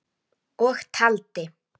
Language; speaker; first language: Icelandic; native; Icelandic